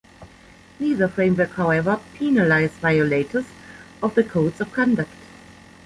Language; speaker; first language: English; non-native, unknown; German